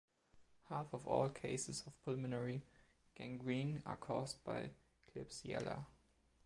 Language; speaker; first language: English; non-native, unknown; German